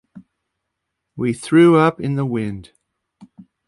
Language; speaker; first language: English; native; English